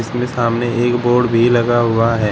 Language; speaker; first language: Hindi; native; Hindi